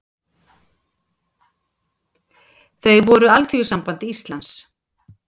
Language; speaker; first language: Icelandic; native; Icelandic